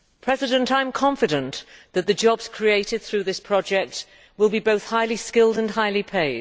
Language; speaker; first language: English; native; English